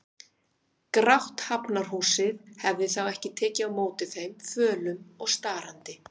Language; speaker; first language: Icelandic; native; Icelandic